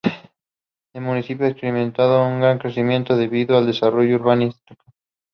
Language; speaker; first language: English; non-native, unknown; Spanish